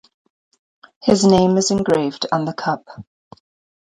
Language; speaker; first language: English; native; English